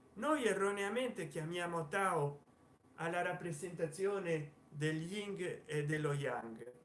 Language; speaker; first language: Italian; native; Italian